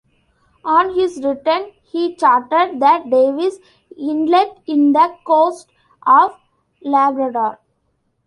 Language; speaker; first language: English; non-native, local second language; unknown